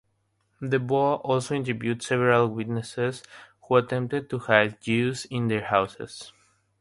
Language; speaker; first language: English; non-native, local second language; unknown